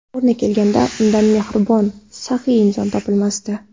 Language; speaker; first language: Uzbek; non-native, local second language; Kara-Kalpak